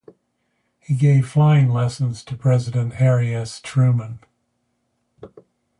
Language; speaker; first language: English; native; English